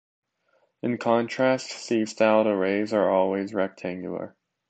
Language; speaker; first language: English; native; English